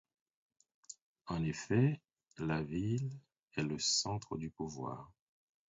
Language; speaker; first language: French; non-native, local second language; Haitian Creole